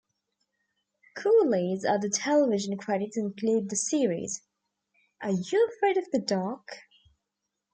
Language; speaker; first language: English; native; English